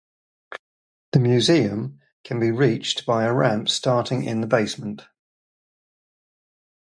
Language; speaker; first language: English; native; English